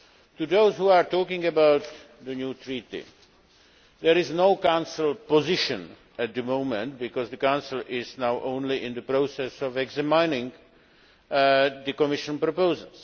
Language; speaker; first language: English; non-native, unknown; Czech